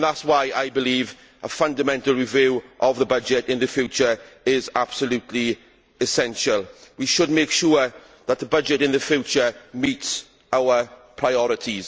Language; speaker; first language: English; native; English